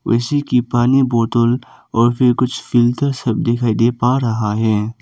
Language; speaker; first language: Hindi; non-native, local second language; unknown